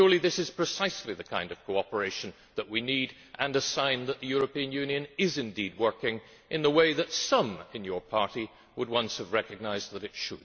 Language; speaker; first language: English; native; English